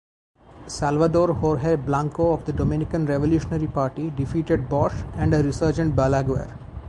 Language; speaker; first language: English; non-native, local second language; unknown